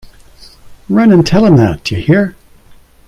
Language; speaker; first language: English; native; English